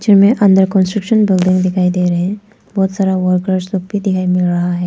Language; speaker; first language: Hindi; non-native, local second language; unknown